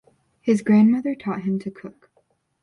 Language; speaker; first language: English; native; English